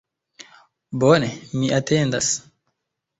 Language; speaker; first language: Esperanto; non-native, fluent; Chinese